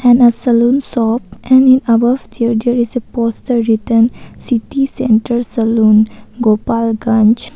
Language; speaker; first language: English; non-native, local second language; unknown